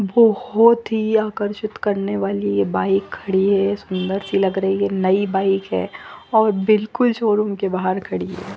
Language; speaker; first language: Hindi; non-native, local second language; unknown